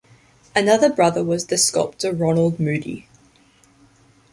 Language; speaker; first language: English; native; English